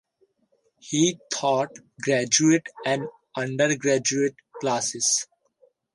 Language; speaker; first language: English; non-native, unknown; Bangla